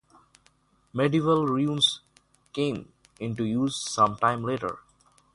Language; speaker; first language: English; non-native, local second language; Bangla